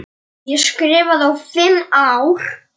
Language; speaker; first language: Icelandic; non-native, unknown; Polish